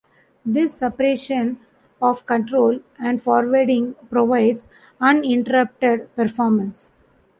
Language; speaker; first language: English; non-native, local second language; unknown